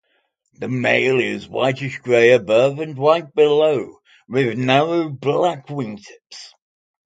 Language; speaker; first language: English; native; English